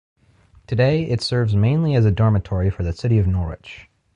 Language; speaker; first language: English; native; English